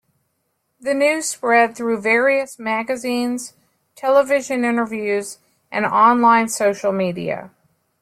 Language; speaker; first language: English; native; English